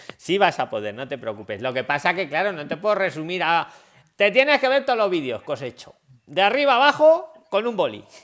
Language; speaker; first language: Spanish; native; Spanish